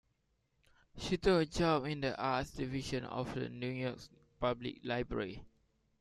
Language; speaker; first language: English; non-native, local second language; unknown